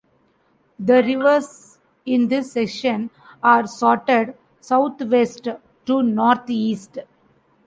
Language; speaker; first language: English; non-native, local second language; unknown